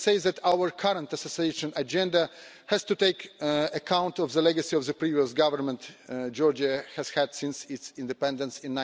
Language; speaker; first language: English; non-native, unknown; Russian